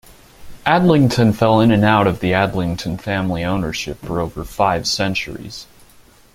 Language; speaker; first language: English; native; English